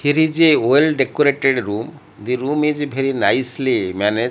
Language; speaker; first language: English; non-native, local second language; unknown